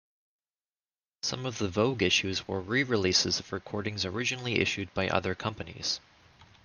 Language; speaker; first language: English; native; English